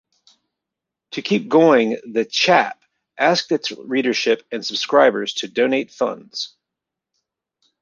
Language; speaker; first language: English; native; English